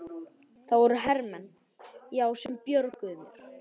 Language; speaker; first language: Icelandic; native; Icelandic